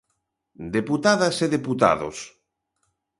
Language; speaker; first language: Galician; native; Galician